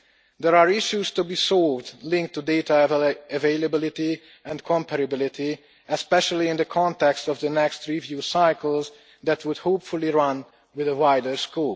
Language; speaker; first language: English; non-native, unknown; Hungarian